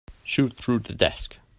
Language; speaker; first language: English; non-native, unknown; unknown